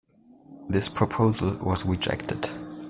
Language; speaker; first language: English; non-native, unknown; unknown